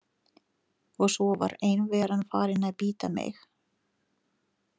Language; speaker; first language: Icelandic; non-native, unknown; Lithuanian